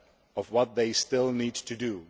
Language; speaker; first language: English; non-native, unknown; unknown